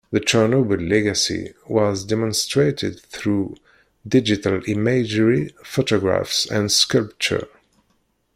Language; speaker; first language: English; non-native, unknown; Kabyle